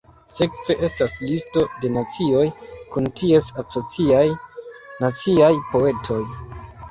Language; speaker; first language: Esperanto; non-native, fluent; Kinyarwanda